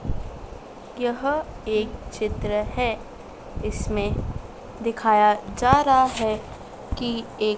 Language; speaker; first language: Hindi; native; Hindi